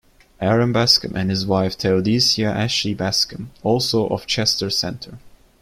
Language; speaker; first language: English; non-native, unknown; Turkish